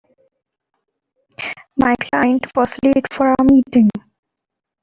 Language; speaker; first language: English; non-native, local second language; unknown